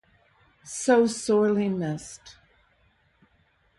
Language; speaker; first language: English; native; English